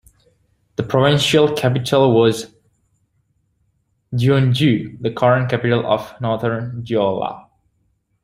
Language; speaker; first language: English; native; English